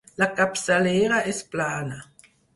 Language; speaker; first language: Catalan; non-native, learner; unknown